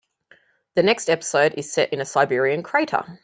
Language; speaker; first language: English; native; English